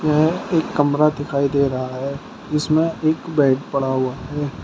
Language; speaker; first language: Hindi; native; Hindi